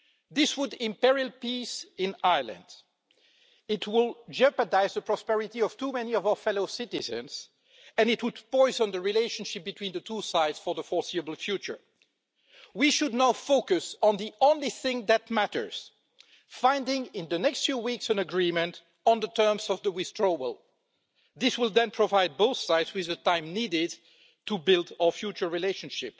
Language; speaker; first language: English; non-native, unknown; French